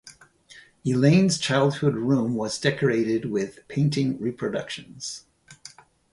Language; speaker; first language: English; native; English